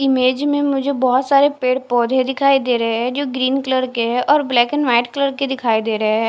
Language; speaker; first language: Hindi; non-native, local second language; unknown